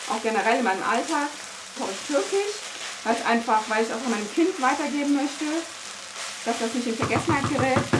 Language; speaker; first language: German; early bilingual, other home language; Turkish